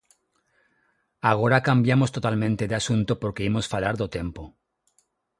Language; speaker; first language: Galician; non-native, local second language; Spanish